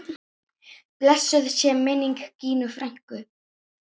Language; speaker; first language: Icelandic; native; Icelandic